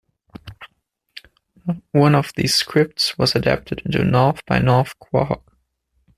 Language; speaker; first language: English; non-native, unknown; German